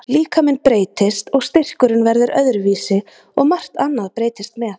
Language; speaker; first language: Icelandic; native; Icelandic